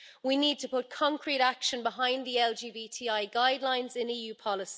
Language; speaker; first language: English; native; English